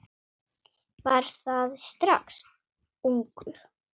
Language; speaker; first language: Icelandic; non-native, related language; Swedish